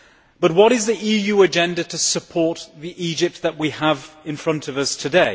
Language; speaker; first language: English; native; English